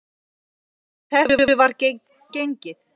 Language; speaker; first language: Icelandic; native; Icelandic